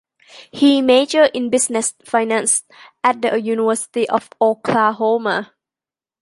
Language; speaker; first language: English; non-native, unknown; Thai